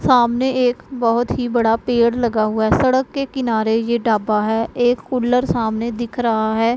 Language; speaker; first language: Hindi; non-native, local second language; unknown